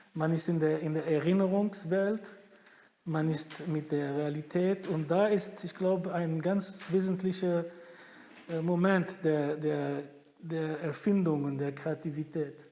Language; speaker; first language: German; non-native, fluent; Arabic